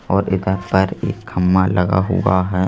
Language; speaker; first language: Hindi; native; Hindi